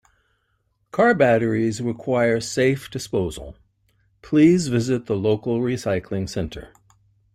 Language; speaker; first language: English; native; English